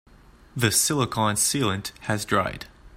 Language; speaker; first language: English; native; English